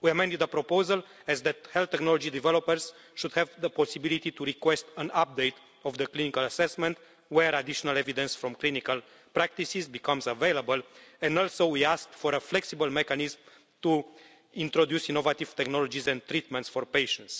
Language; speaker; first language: English; non-native, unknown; Romanian